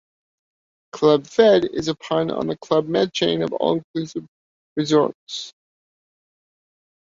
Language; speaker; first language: English; native; English